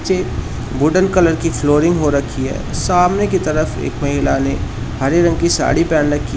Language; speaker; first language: Hindi; native; Hindi